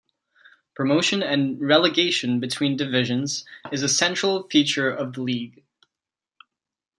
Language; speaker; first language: English; non-native, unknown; Czech